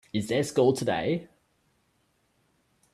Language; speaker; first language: English; native; English